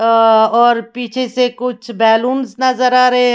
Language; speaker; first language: Hindi; native; Hindi